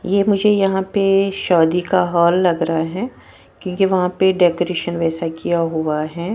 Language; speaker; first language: Hindi; non-native, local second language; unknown